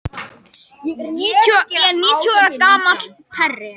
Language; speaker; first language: Icelandic; non-native, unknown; Japanese